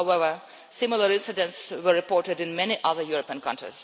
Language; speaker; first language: English; non-native, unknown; Russian